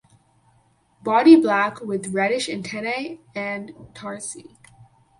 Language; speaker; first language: English; native; English